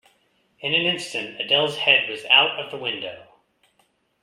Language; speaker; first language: English; native; English